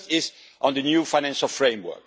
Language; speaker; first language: English; non-native, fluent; Dutch